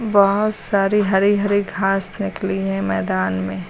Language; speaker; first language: Hindi; native; Hindi